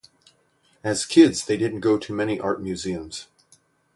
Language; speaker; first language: English; native; English